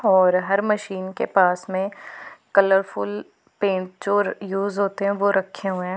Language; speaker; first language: Hindi; non-native, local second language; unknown